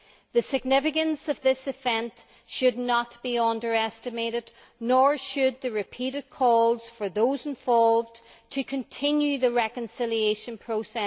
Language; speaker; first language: English; native; English